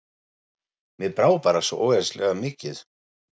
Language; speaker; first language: Icelandic; non-native, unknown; German